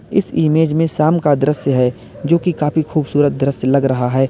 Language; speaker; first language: Hindi; native; Hindi